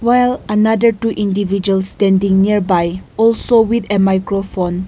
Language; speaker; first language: English; non-native, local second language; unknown